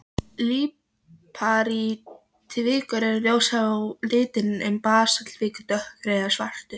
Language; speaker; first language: Icelandic; non-native, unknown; Polish